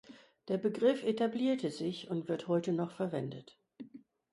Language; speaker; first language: German; non-native, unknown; English